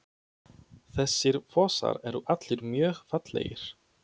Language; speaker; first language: Icelandic; non-native, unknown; Polish